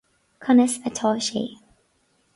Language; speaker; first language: Irish; non-native, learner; English